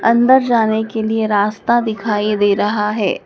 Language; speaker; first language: Hindi; native; Hindi